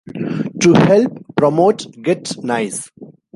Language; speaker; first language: English; non-native, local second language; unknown